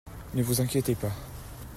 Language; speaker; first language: French; native; French